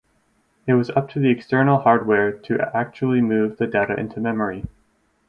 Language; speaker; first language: English; native; English